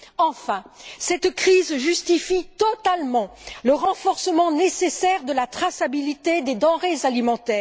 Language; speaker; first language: French; native; French